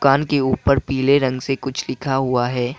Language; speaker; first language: Hindi; non-native, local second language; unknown